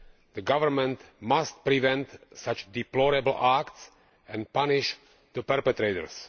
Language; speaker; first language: English; non-native, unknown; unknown